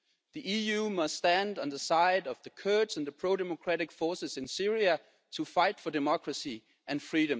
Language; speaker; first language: English; non-native, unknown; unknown